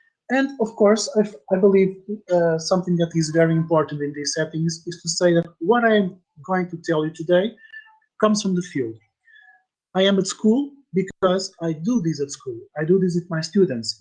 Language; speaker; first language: English; non-native, fluent; Portuguese